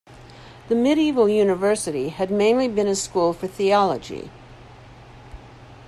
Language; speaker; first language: English; native; English